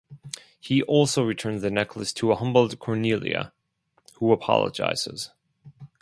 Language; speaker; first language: English; non-native, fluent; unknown